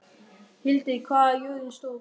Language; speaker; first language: Icelandic; non-native, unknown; German